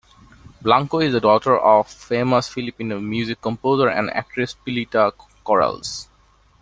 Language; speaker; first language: English; non-native, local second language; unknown